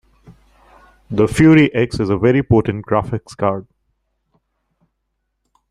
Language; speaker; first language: English; non-native, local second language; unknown